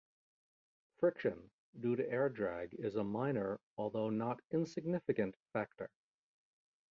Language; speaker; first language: English; native; English